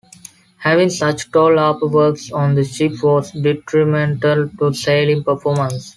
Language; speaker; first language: English; non-native, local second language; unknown